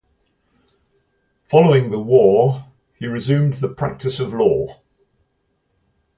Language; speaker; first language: English; native; English